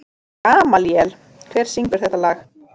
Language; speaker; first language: Icelandic; native; Icelandic